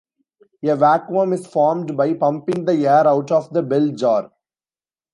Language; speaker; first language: English; non-native, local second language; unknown